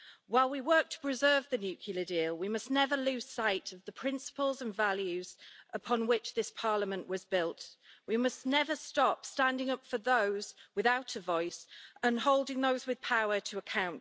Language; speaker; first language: English; native; English